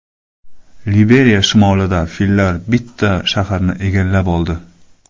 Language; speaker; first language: Uzbek; non-native, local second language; Kara-Kalpak